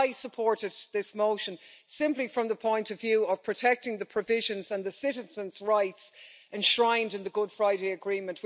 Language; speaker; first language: English; native; English